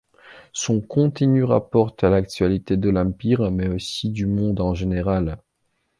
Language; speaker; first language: French; non-native, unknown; Belarusian